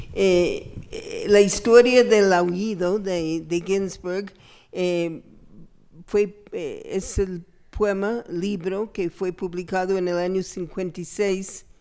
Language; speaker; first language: Spanish; non-native, fluent; English